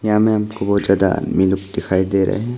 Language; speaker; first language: Hindi; non-native, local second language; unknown